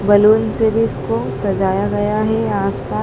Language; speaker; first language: Hindi; native; Hindi